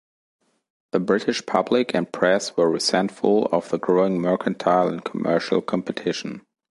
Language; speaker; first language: English; non-native, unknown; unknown